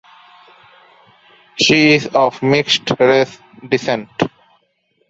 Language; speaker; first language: English; non-native, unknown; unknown